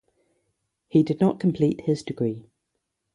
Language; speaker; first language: English; native; English